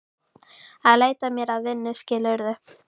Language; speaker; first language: Icelandic; native; Icelandic